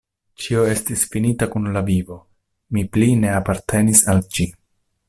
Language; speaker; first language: Esperanto; non-native, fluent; Italian